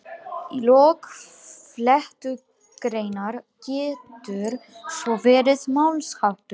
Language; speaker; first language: Icelandic; non-native, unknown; Romanian